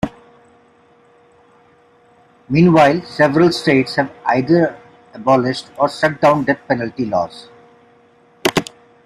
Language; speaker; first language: English; non-native, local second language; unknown